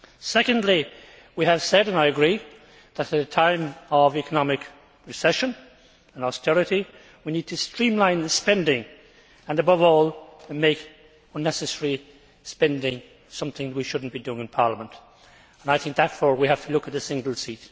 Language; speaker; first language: English; native; English